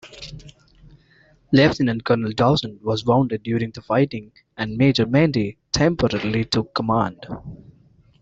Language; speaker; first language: English; non-native, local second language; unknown